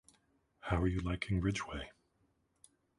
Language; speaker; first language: English; native; English